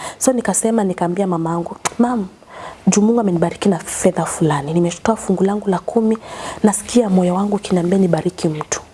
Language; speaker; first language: Swahili; non-native, local second language; Kamba